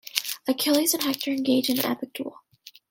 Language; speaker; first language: English; native; English